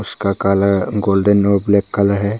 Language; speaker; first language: Hindi; early bilingual, other home language; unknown